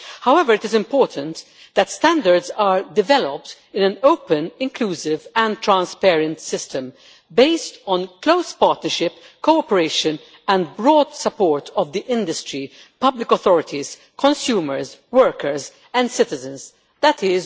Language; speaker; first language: English; non-native, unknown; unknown